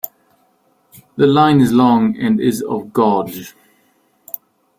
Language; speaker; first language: English; non-native, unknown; German